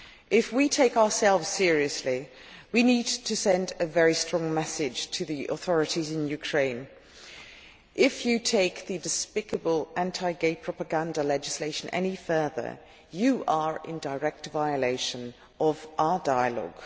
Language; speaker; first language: English; non-native, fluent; Dutch